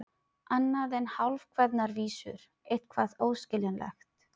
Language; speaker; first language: Icelandic; non-native, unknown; Filipino